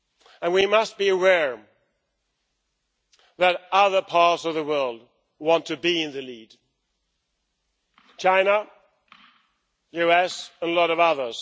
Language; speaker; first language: English; non-native, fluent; Swedish